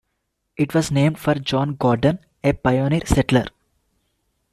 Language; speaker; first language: English; non-native, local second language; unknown